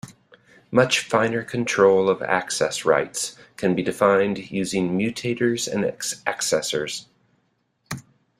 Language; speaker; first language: English; native; English